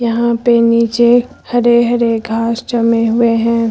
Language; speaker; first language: Hindi; native; Hindi